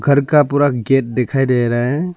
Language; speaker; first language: Hindi; non-native, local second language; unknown